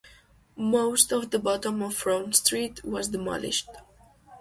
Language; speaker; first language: English; non-native, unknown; Catalan